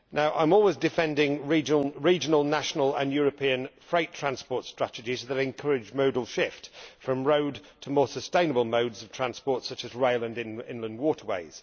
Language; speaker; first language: English; native; English